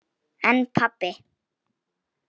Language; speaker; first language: Icelandic; non-native, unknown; Polish